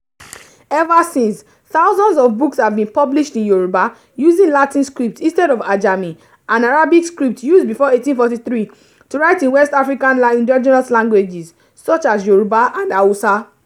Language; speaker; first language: English; non-native, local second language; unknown